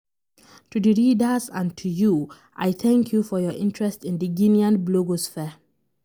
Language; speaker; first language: English; non-native, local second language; Hausa